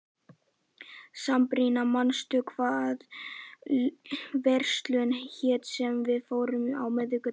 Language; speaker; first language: Icelandic; native; Icelandic